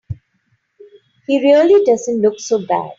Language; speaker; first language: English; non-native, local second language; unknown